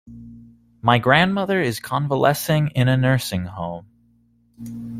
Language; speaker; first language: English; native; English